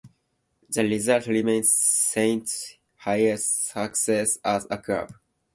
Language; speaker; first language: English; non-native, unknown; Japanese